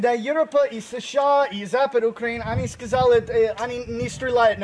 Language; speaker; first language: Russian; non-native, learner; English